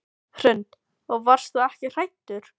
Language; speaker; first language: Icelandic; non-native, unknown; Filipino